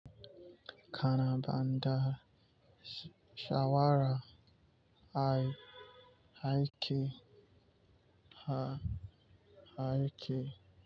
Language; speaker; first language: Hausa; non-native, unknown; Yoruba